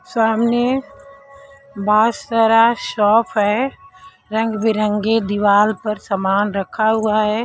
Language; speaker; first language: Hindi; non-native, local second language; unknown